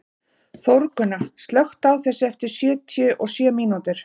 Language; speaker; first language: Icelandic; native; Icelandic